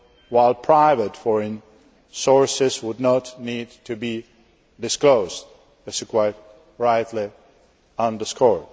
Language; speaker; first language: English; non-native, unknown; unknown